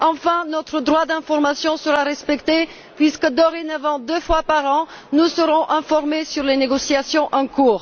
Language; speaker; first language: French; non-native, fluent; Bulgarian